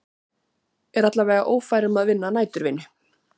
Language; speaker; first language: Icelandic; native; Icelandic